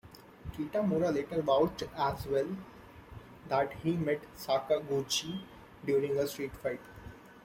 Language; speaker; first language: English; non-native, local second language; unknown